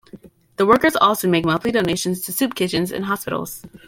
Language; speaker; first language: English; native; English